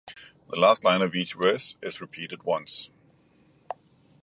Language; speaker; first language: English; non-native, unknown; Danish